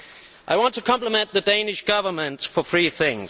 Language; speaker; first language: English; non-native, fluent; Danish